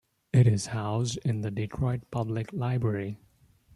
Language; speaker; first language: English; non-native, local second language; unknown